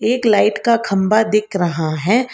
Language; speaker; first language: Hindi; non-native, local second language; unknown